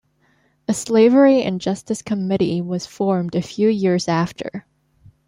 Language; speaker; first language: English; non-native, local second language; Cantonese